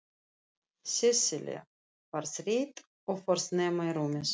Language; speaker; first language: Icelandic; non-native, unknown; Russian